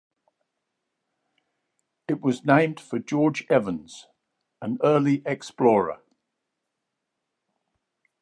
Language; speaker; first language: English; native; English